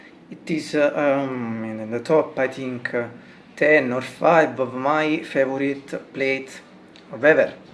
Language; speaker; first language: English; non-native, fluent; Italian